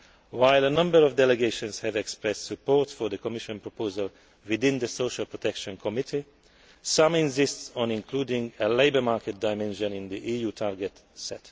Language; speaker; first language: English; non-native, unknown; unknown